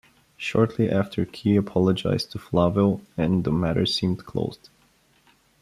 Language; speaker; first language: English; non-native, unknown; Bulgarian